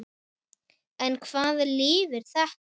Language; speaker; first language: Icelandic; native; Icelandic